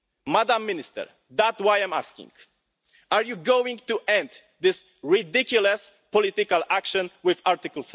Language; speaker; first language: English; non-native, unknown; Polish